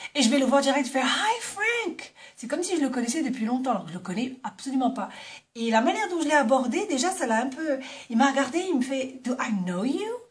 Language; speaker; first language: French; non-native, local second language; Arabic